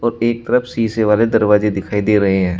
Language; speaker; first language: Hindi; native; Hindi